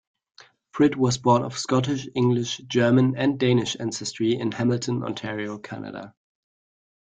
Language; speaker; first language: English; non-native, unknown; German